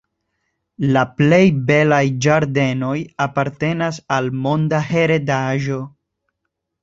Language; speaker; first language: Esperanto; non-native, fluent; Spanish